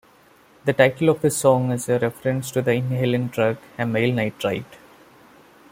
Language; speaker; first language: English; non-native, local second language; Malayalam